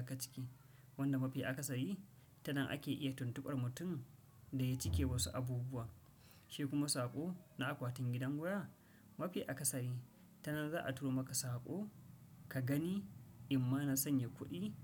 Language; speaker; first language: Hausa; non-native, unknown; Fula